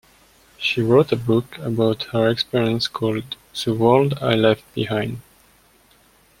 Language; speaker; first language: English; non-native, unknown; French